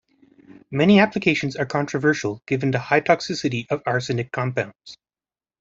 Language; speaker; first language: English; native; English